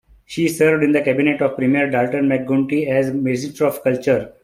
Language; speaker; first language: English; non-native, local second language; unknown